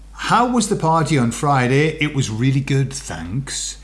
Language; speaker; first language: English; native; English